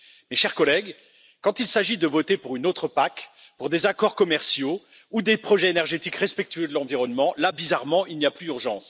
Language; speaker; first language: French; native; French